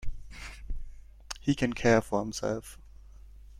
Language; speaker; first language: English; non-native, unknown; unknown